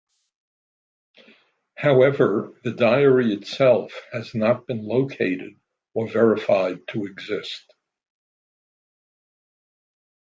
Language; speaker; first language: English; native; English